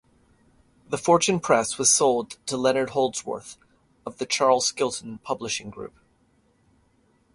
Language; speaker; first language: English; native; English